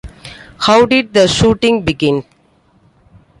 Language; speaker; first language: English; non-native, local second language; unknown